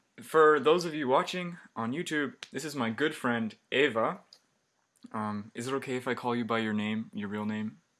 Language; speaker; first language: English; native; English